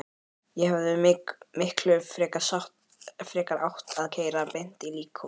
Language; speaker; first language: Icelandic; native; Icelandic